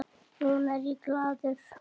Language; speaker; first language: Icelandic; native; Icelandic